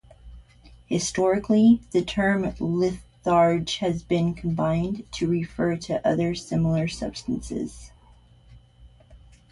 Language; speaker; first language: English; native; English